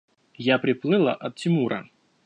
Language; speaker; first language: Russian; native; Russian